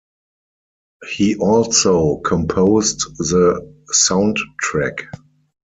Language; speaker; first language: English; non-native, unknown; German